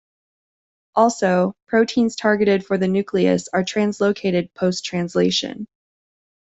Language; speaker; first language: English; native; English